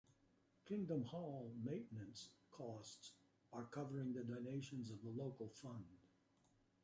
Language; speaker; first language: English; native; English